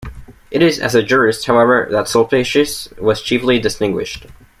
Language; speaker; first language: English; native; English